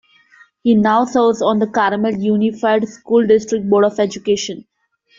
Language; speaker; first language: English; non-native, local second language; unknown